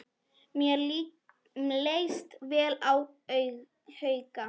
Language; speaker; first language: Icelandic; non-native, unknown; Polish